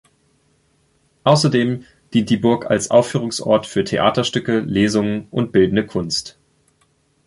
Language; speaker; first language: German; native; German